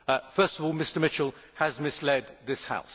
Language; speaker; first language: English; native; English